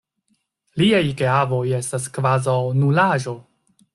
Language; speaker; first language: Esperanto; non-native, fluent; Chinese